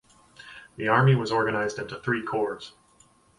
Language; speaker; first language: English; native; English